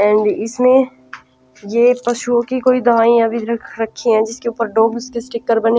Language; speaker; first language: Hindi; non-native, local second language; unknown